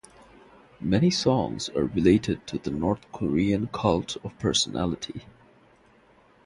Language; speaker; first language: English; non-native, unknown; Bangla